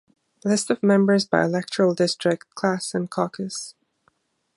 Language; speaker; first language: English; non-native, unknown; German